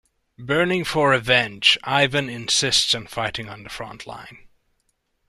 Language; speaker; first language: English; non-native, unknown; Hungarian